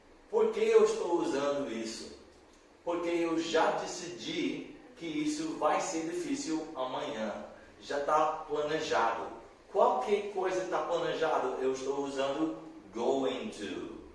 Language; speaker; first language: Portuguese; non-native, learner; English